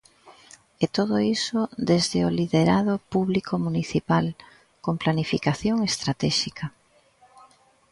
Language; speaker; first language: Galician; native; Galician